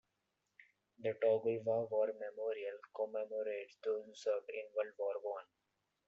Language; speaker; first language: English; non-native, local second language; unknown